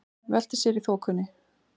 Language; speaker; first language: Icelandic; native; Icelandic